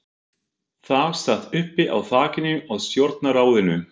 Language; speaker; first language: Icelandic; non-native, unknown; German